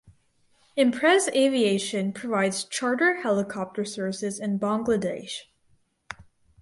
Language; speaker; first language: English; native; English